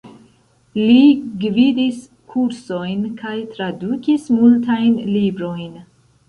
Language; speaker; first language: Esperanto; non-native, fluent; Central Kurdish